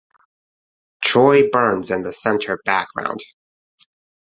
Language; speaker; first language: English; native; English